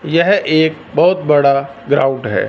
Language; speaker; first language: Hindi; non-native, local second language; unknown